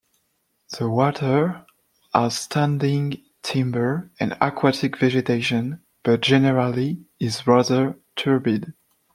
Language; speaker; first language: English; non-native, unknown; French